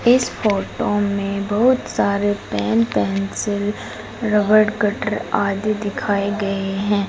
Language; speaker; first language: Hindi; native; Hindi